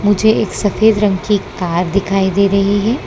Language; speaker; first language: Hindi; non-native, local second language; Gujarati